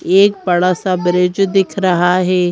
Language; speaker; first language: Hindi; native; Hindi